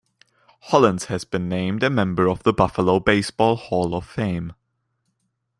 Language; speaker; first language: English; non-native, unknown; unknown